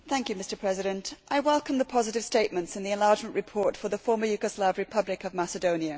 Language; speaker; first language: English; native; English